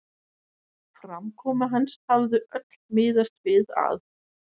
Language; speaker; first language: Icelandic; non-native, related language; Danish